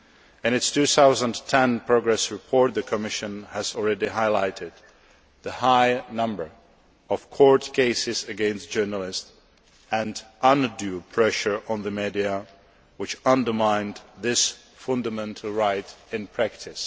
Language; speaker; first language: English; non-native, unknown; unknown